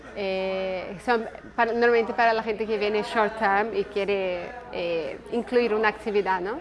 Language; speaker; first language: Spanish; non-native, related language; Portuguese